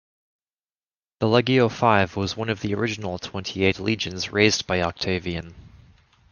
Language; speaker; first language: English; native; English